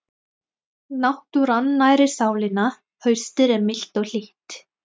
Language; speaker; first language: Icelandic; non-native, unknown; Thai